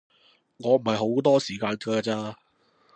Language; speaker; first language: Cantonese; non-native, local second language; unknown